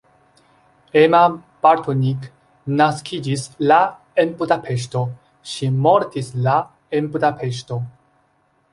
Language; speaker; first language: Esperanto; non-native, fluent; Chinese